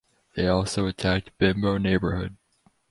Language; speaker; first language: English; native; English